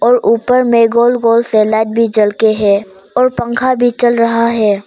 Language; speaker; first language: Hindi; non-native, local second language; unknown